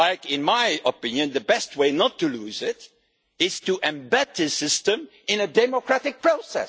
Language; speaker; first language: English; non-native, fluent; Dutch